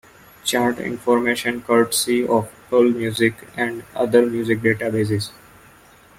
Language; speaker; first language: English; non-native, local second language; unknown